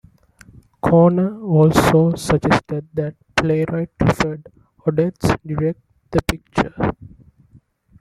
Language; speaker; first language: English; non-native, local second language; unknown